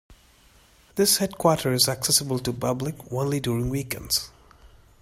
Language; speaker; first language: English; non-native, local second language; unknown